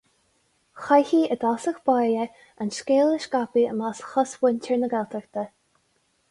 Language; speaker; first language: Irish; non-native, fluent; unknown